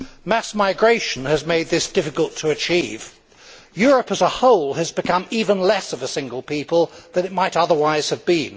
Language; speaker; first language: English; native; English